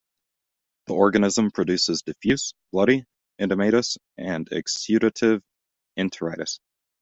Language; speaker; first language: English; native; English